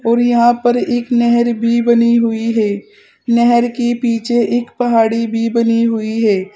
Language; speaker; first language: Hindi; native; Hindi